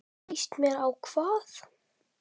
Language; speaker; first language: Icelandic; native; Icelandic